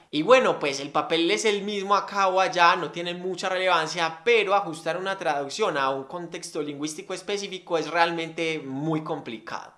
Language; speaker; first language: Spanish; native; Spanish